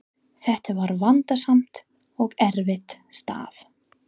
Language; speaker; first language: Icelandic; non-native, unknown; English